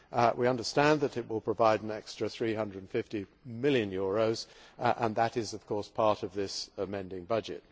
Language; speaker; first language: English; native; English